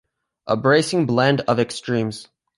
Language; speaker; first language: English; native; English